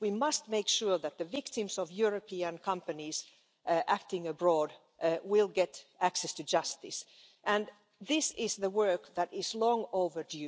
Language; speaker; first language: English; non-native, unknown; Finnish